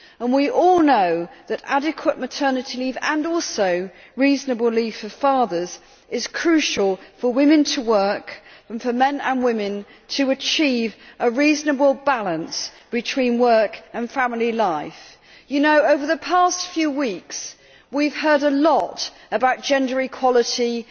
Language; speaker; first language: English; native; English